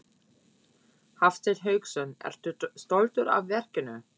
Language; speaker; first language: Icelandic; non-native, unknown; German